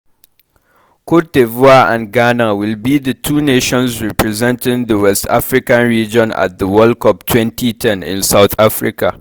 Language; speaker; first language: English; non-native, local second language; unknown